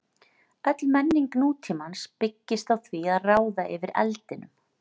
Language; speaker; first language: Icelandic; native; Icelandic